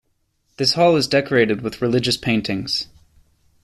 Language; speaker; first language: English; native; English